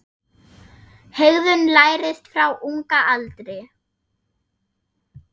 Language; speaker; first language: Icelandic; non-native, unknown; German